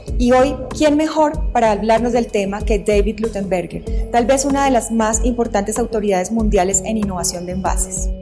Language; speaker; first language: Spanish; native; Spanish